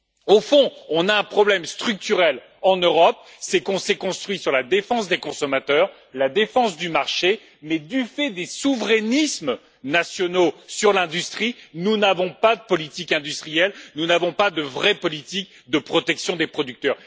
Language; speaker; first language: French; native; French